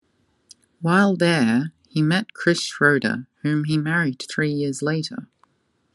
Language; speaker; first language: English; native; English